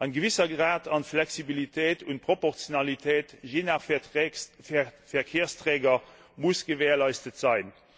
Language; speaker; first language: German; non-native, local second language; Luxembourgish